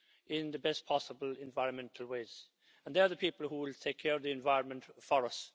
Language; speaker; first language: English; native; English